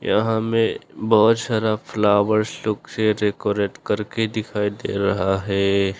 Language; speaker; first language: Hindi; non-native, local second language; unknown